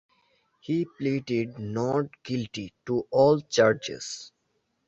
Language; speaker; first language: English; non-native, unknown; Bangla